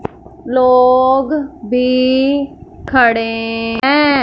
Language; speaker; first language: Hindi; non-native, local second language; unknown